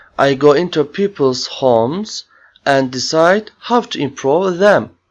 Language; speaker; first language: English; non-native, fluent; Turkish